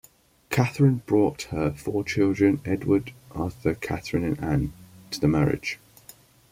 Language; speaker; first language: English; native; English